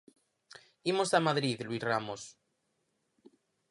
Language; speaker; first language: Galician; native; Galician